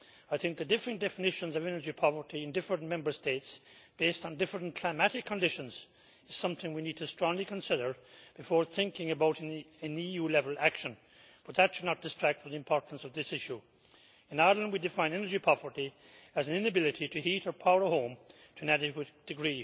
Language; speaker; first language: English; native; English